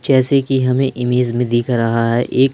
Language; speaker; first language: Hindi; native; Hindi